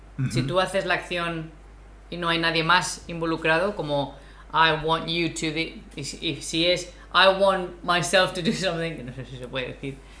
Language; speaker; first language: Spanish; native; Spanish